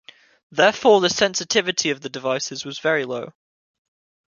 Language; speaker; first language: English; native; English